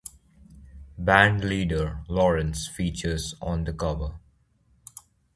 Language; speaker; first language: English; non-native, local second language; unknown